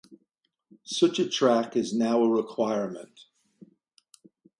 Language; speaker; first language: English; native; English